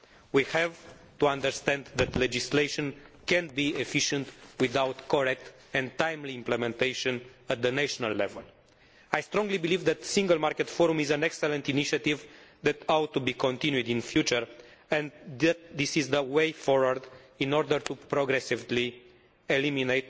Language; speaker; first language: English; non-native, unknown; Romanian